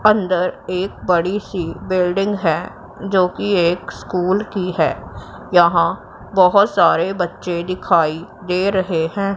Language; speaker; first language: Hindi; non-native, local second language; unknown